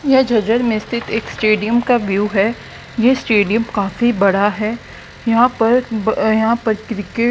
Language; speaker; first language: Hindi; native; Hindi